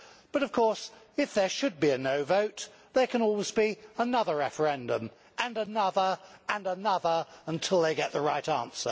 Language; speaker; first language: English; native; English